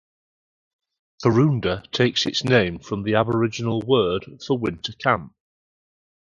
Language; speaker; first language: English; native; English